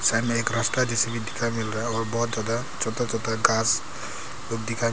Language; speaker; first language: Hindi; early bilingual, other home language; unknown